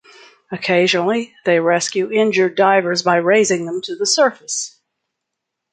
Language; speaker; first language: English; native; English